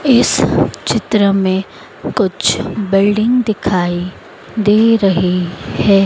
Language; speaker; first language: Hindi; native; Hindi